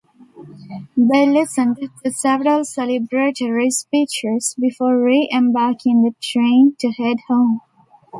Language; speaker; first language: English; non-native, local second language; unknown